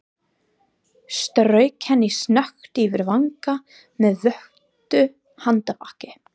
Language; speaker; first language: Icelandic; non-native, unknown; English